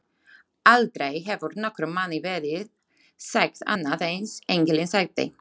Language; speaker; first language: Icelandic; non-native, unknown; Slovak